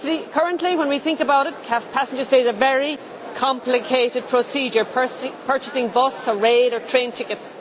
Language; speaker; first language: English; native; English